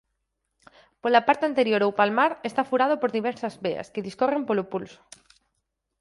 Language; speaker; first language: Galician; native; Galician